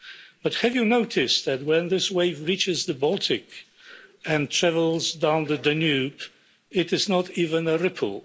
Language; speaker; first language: English; non-native, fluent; Polish